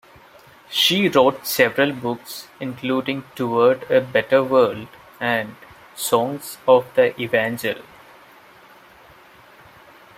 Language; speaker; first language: English; non-native, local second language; Malayalam